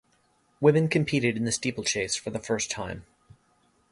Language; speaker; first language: English; native; English